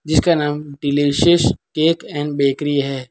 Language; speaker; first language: Hindi; non-native, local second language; Gujarati